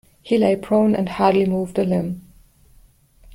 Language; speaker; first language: English; non-native, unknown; German